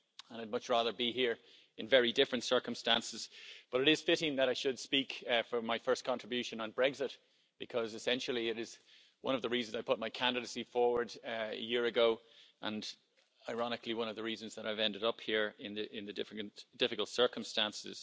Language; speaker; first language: English; native; English